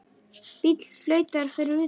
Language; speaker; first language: Icelandic; native; Icelandic